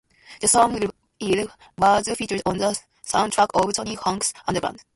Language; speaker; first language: English; non-native, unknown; Japanese